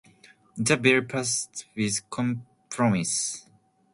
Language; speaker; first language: English; non-native, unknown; Japanese